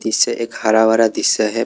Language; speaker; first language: Hindi; non-native, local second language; Assamese